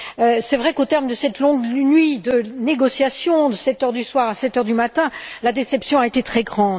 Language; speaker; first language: French; native; French